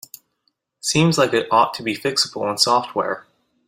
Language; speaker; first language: English; native; English